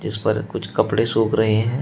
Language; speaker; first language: Hindi; native; Hindi